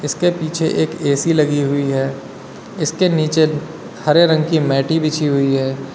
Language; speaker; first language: Hindi; native; Hindi